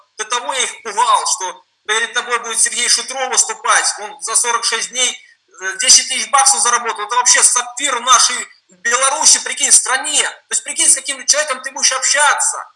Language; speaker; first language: Russian; non-native, related language; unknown